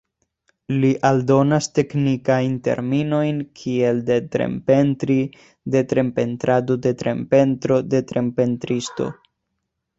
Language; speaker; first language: Esperanto; non-native, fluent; Spanish